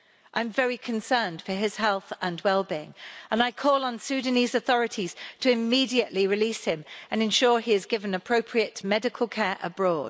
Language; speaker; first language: English; native; English